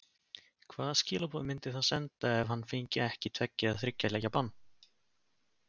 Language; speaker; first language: Icelandic; native; Icelandic